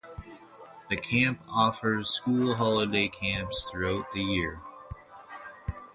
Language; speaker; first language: English; native; English